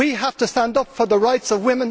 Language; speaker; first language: English; native; English